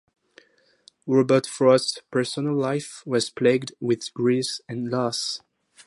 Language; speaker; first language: English; non-native, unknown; French